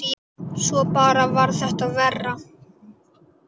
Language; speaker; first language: Icelandic; native; Icelandic